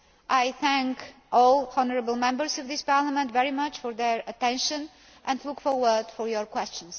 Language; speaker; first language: English; non-native, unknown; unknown